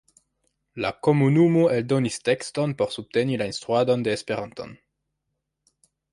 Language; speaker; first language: Esperanto; non-native, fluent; French